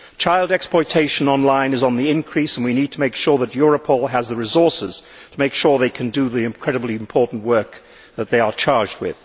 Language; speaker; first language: English; native; English